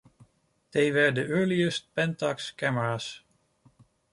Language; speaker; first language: English; non-native, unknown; Dutch